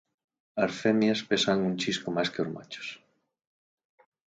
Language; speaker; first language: Galician; native; Galician